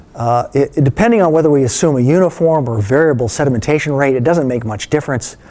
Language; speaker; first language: English; native; English